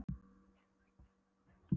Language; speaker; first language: Icelandic; non-native, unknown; Polish